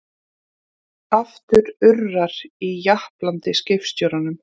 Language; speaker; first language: Icelandic; native; Icelandic